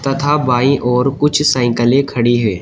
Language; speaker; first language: Hindi; native; Hindi